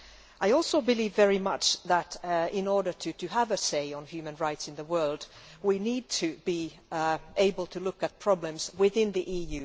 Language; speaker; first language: English; non-native, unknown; Finnish